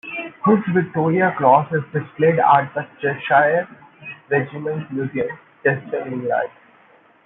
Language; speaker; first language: English; non-native, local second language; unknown